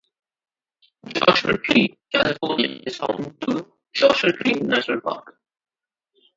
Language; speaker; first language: English; non-native, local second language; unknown